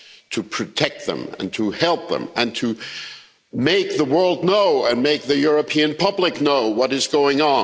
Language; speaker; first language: English; non-native, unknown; German